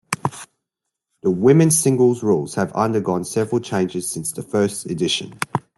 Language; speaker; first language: English; native; English